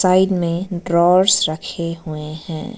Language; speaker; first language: Hindi; non-native, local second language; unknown